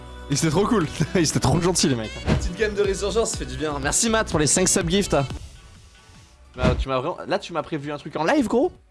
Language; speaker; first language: French; native; French